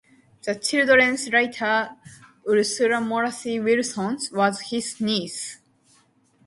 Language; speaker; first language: English; non-native, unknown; Japanese